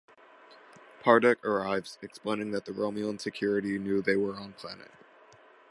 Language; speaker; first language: English; native; English